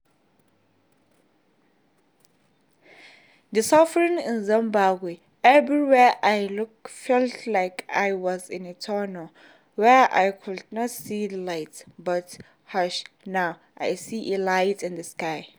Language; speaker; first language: English; non-native, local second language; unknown